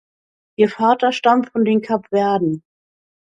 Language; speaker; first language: German; native; German